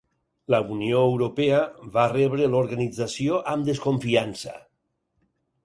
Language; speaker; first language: Catalan; native; Catalan